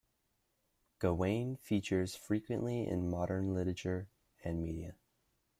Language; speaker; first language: English; native; English